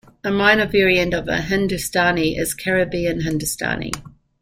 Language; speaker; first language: English; native; English